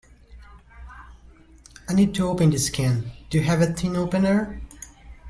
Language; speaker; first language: English; native; English